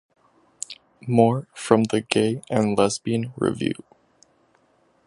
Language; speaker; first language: English; native; English